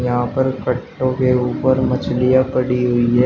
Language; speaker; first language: Hindi; native; Hindi